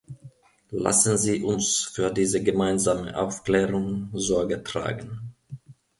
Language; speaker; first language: German; non-native, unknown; Finnish